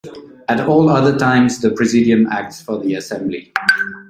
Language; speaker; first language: English; non-native, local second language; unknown